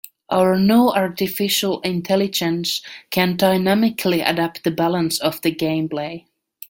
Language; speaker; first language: English; native; English